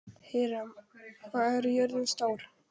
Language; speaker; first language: Icelandic; non-native, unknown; Polish